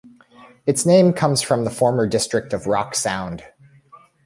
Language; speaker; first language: English; native; English